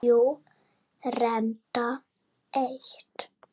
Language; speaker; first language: Icelandic; native; Icelandic